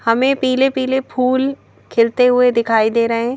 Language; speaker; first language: Hindi; native; Hindi